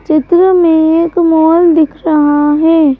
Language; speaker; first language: Hindi; native; Hindi